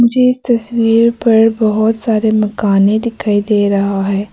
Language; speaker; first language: Hindi; early bilingual, other home language; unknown